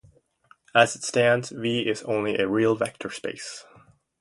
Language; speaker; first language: English; native; English